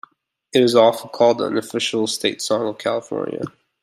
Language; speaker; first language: English; native; English